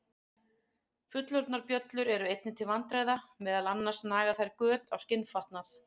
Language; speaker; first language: Icelandic; native; Icelandic